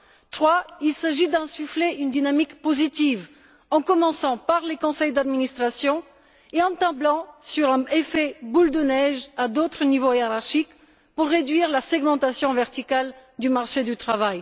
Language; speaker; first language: French; non-native, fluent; Bulgarian